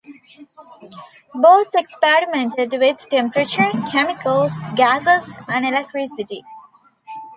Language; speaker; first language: English; non-native, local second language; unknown